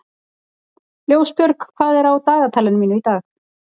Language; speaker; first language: Icelandic; native; Icelandic